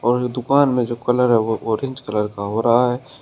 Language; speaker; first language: Hindi; native; Hindi